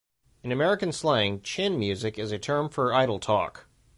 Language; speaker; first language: English; native; English